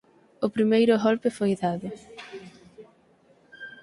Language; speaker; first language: Galician; native; Galician